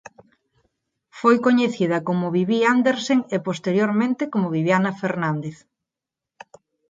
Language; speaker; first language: Galician; non-native, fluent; Spanish